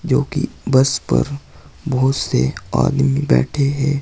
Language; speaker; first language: Hindi; native; Hindi